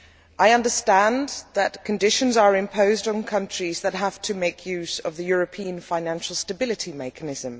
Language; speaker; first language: English; non-native, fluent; Dutch